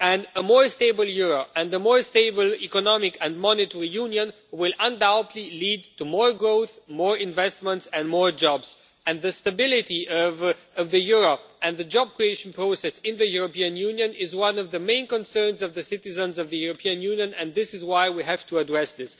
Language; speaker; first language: English; non-native, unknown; Romanian